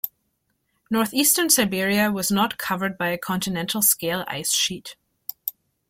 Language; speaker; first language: English; native; English